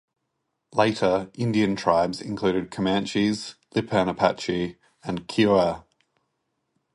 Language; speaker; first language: English; native; English